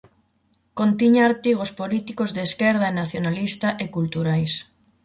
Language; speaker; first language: Galician; native; Galician